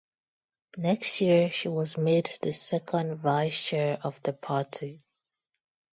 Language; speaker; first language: English; non-native, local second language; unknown